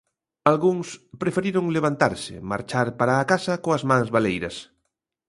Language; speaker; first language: Galician; native; Galician